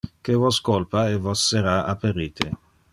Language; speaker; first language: Interlingua; non-native, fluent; Dutch